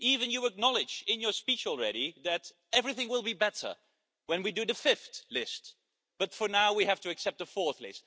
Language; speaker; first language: English; non-native, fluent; Dutch